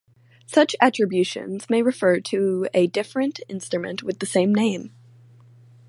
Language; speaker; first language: English; native; English